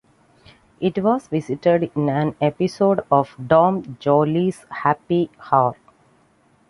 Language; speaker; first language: English; non-native, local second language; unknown